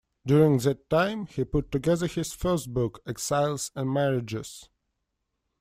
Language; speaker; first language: English; non-native, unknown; Russian